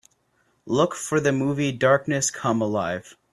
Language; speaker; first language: English; native; English